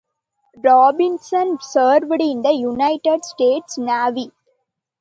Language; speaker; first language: English; non-native, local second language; Tamil